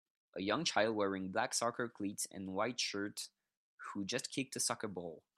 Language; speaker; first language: English; non-native, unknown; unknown